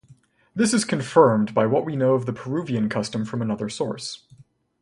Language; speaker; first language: English; native; English